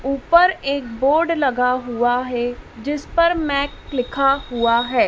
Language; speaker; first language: Hindi; native; Hindi